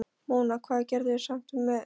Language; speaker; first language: Icelandic; non-native, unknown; Polish